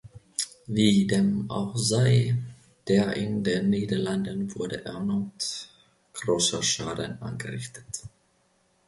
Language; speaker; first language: German; non-native, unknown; Finnish